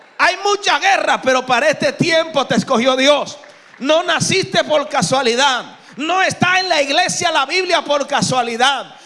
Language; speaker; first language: Spanish; native; Spanish